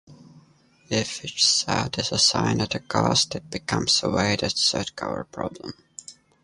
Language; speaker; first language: English; native; English